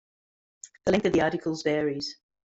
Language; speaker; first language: English; native; English